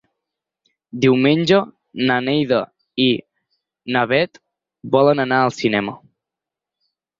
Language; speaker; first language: Catalan; native; Catalan